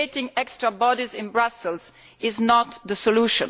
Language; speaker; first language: English; non-native, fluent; Italian